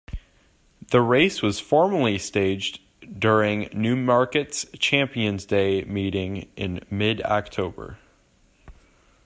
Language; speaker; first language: English; native; English